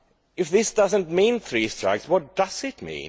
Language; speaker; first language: English; non-native, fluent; Swedish